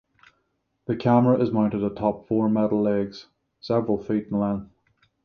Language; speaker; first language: English; native; English